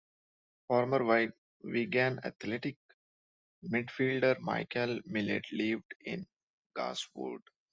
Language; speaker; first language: English; non-native, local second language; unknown